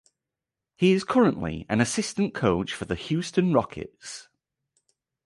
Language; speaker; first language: English; native; English